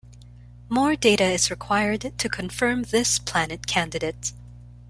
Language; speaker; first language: English; non-native, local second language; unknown